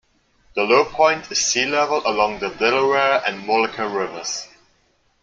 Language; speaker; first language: English; non-native, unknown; German